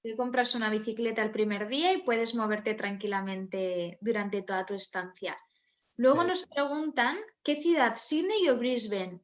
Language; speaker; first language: Spanish; native; Spanish